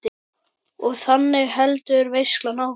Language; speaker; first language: Icelandic; native; Icelandic